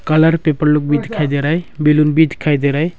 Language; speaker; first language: Hindi; non-native, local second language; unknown